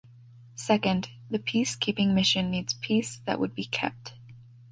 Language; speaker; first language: English; native; English